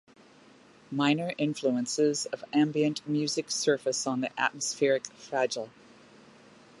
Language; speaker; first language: English; native; English